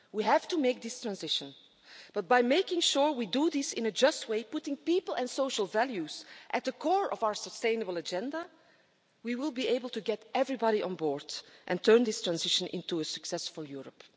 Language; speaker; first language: English; non-native, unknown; Dutch